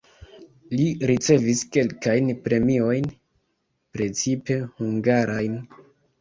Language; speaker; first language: Esperanto; non-native, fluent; Kinyarwanda